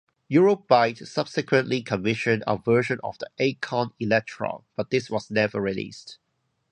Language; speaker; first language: English; non-native, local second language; Cantonese